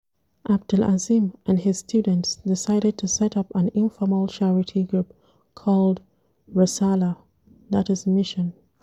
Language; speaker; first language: English; non-native, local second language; Hausa